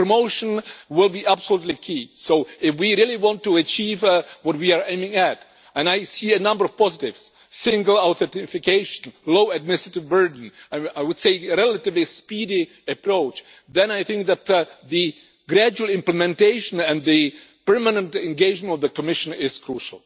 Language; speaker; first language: English; non-native, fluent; Czech